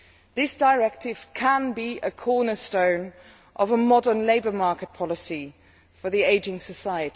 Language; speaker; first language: English; non-native, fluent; Dutch